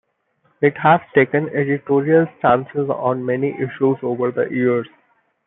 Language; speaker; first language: English; non-native, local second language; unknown